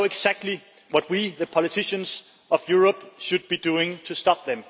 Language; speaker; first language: English; non-native, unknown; Danish